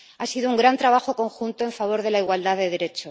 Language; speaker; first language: Spanish; native; Spanish